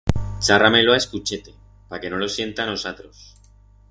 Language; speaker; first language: Aragonese; non-native, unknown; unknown